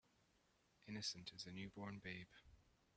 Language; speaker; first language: English; native; English